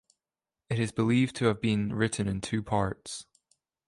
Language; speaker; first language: English; native; English